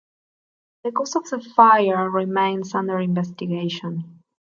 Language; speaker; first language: English; non-native, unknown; Spanish